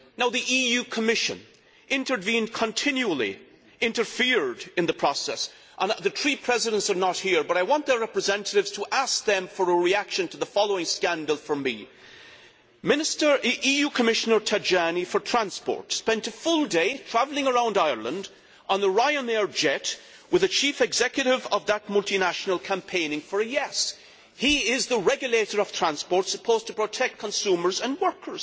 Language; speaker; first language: English; native; English